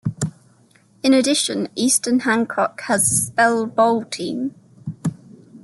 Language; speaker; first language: English; native; English